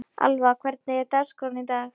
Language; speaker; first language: Icelandic; non-native, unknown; Polish